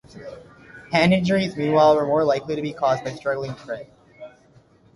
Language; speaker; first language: English; native; English